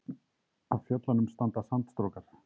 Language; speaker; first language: Icelandic; native; Icelandic